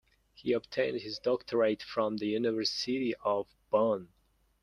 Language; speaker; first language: English; non-native, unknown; Mongolian